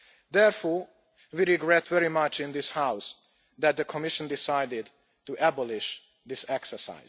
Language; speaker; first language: English; non-native, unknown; Hungarian